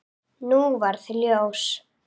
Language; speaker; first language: Icelandic; native; Icelandic